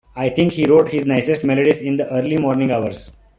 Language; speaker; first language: English; non-native, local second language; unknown